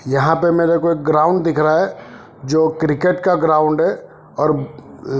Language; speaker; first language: Hindi; non-native, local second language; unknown